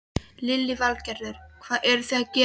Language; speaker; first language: Icelandic; non-native, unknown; Polish